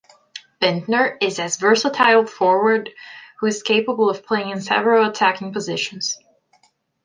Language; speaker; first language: English; non-native, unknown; Portuguese